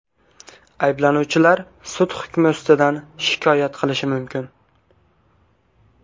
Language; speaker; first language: Uzbek; native; Uzbek